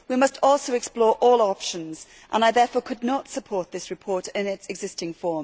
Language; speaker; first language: English; native; English